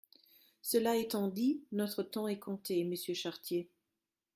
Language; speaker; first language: French; non-native, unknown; German